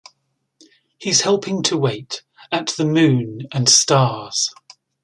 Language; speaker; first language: English; native; English